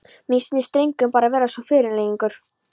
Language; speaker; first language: Icelandic; non-native, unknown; Polish